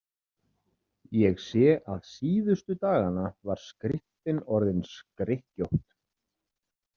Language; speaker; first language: Icelandic; native; Icelandic